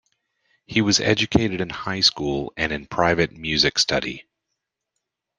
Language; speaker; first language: English; native; English